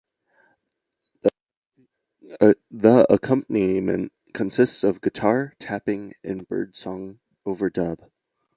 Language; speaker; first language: English; native; English